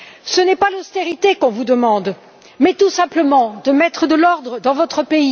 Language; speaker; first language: French; native; French